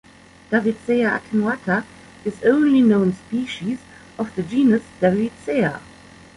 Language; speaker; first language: English; non-native, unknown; German